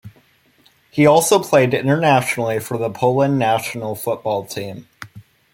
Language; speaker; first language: English; native; English